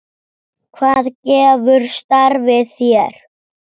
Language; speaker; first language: Icelandic; native; Icelandic